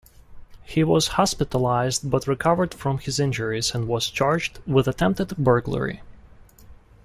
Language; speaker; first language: English; non-native, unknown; Russian